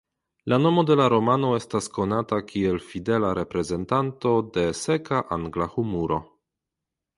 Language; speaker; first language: Esperanto; non-native, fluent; Polish